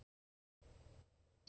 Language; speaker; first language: Icelandic; native; Icelandic